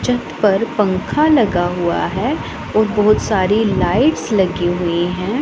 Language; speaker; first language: Hindi; non-native, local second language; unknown